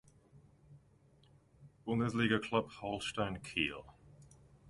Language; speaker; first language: English; non-native, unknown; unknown